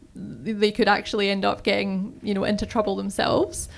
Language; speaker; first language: English; native; English